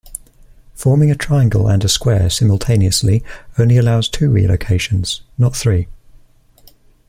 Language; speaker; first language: English; native; English